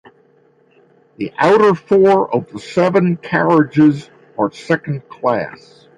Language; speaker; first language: English; native; English